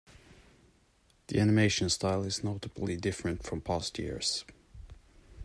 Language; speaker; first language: English; non-native, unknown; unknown